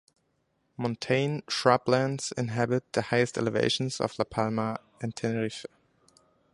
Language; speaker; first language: English; non-native, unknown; German